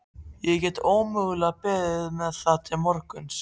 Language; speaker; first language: Icelandic; non-native, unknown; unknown